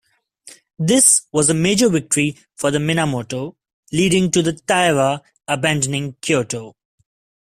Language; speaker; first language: English; non-native, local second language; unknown